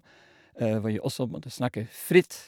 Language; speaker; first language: Norwegian; non-native, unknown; Dutch